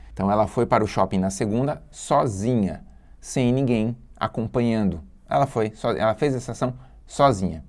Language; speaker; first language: Portuguese; native; Portuguese